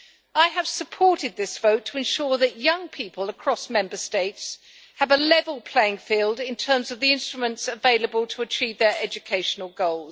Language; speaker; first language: English; native; English